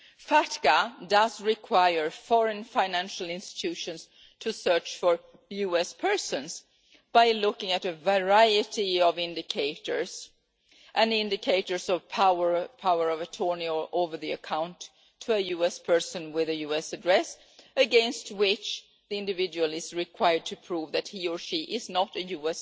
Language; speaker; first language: English; non-native, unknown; Swedish